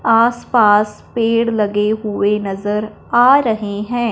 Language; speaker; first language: Hindi; non-native, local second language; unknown